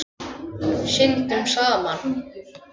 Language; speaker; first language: Icelandic; native; Icelandic